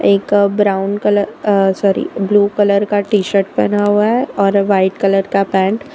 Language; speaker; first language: Hindi; non-native, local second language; Gujarati